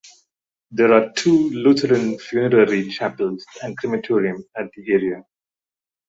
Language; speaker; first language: English; non-native, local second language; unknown